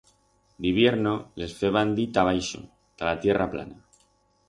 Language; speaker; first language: Aragonese; non-native, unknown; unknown